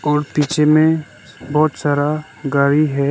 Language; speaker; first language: Hindi; early bilingual, other home language; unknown